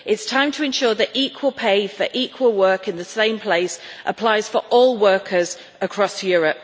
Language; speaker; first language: English; native; English